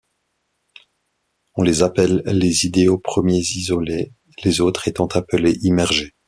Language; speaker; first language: French; native; French